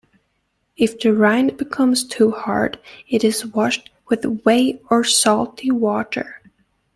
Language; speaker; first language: English; native; English